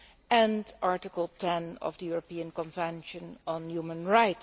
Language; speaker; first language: English; non-native, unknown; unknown